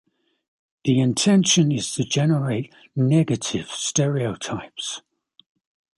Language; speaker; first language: English; native; English